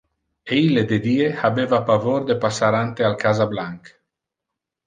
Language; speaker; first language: Interlingua; non-native, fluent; Italian